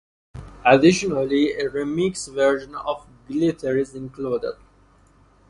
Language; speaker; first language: English; non-native, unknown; Persian